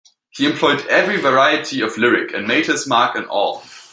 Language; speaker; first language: English; native; English